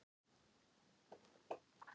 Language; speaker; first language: Icelandic; non-native, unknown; Thai